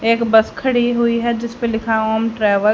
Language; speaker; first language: Hindi; native; Hindi